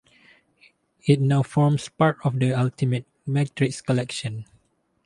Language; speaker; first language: English; non-native, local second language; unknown